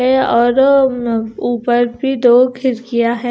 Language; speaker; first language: Hindi; non-native, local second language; Punjabi